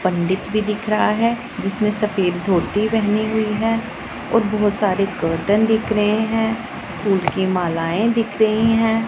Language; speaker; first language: Hindi; non-native, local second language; Punjabi